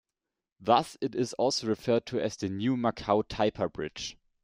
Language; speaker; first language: English; non-native, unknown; German